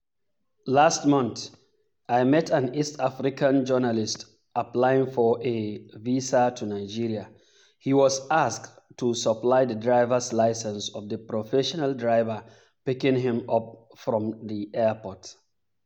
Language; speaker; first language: English; non-native, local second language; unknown